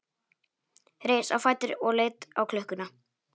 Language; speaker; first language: Icelandic; non-native, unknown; Polish